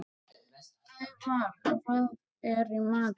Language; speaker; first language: Icelandic; native; Icelandic